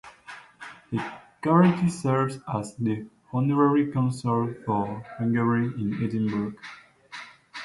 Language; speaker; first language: English; non-native, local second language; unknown